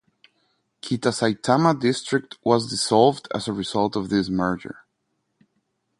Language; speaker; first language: English; non-native, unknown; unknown